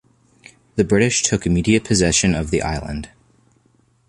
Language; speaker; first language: English; native; English